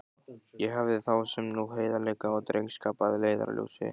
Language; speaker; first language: Icelandic; native; Icelandic